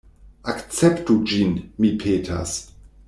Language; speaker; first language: Esperanto; non-native, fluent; German